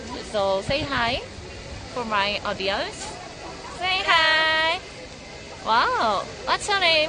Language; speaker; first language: English; non-native, learner; Korean